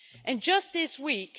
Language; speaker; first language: English; non-native, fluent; Dutch